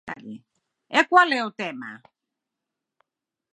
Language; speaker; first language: Galician; native; Galician